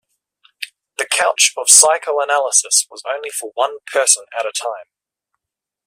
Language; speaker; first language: English; native; English